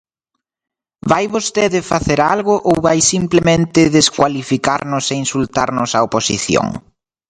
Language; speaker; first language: Galician; native; Galician